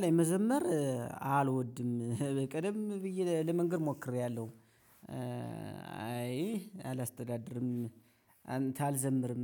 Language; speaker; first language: Amharic; native; Amharic